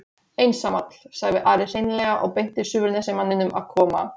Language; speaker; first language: Icelandic; non-native, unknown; Polish